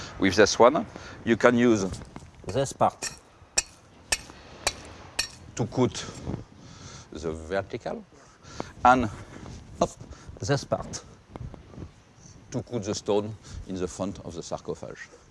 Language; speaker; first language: English; non-native, learner; French